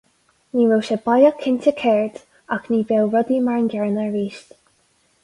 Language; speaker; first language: Irish; non-native, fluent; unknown